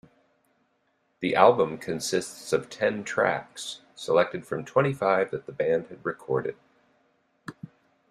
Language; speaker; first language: English; native; English